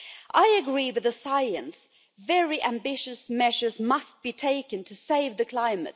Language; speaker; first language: English; non-native, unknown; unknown